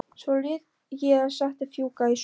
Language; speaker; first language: Icelandic; non-native, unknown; Polish